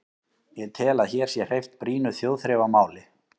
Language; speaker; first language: Icelandic; native; Icelandic